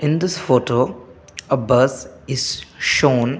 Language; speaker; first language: English; non-native, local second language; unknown